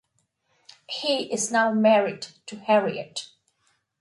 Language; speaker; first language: English; non-native, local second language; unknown